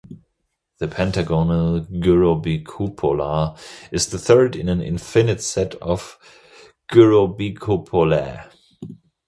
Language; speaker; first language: English; non-native, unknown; German